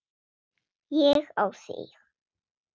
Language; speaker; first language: Icelandic; non-native, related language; Swedish